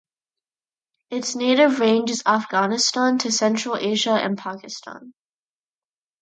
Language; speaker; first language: English; non-native, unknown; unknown